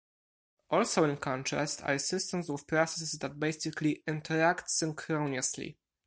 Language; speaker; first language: English; non-native, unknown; Polish